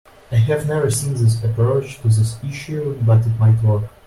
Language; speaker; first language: English; non-native, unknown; Russian